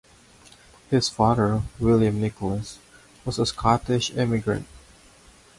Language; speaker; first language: English; non-native, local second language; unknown